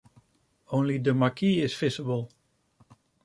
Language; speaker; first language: English; non-native, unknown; Dutch